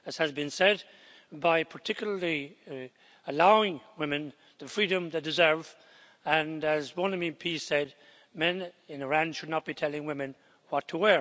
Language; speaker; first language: English; native; English